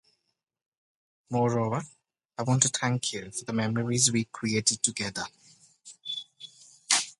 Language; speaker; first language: English; non-native, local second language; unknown